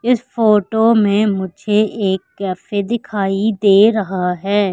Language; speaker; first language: Hindi; native; Hindi